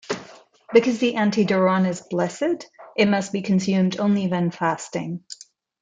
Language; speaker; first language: English; non-native, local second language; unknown